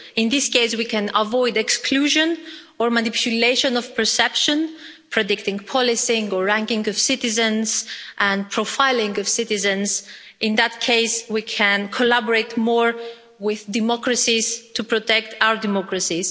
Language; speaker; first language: English; non-native, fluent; Greek